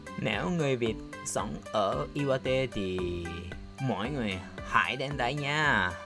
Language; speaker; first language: Vietnamese; non-native, learner; Japanese